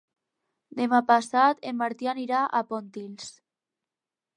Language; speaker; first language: Catalan; non-native, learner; Spanish